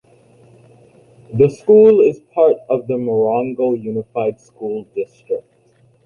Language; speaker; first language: English; native; English